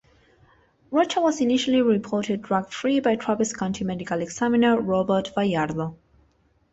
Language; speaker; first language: English; non-native, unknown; Spanish